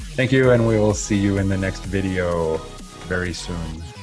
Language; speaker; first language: English; native; English